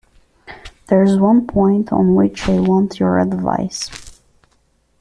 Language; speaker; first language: English; non-native, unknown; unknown